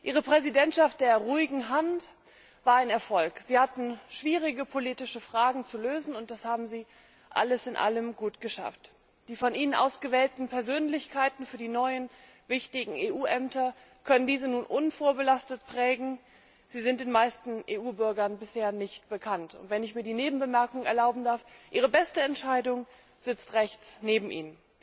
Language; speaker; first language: German; native; German